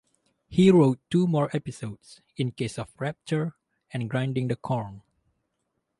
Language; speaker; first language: English; non-native, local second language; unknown